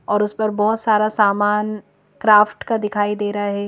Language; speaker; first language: Hindi; native; Hindi